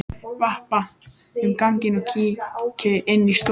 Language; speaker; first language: Icelandic; native; Icelandic